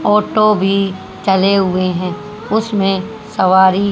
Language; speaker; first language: Hindi; native; Hindi